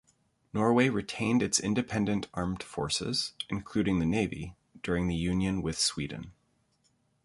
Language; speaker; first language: English; native; English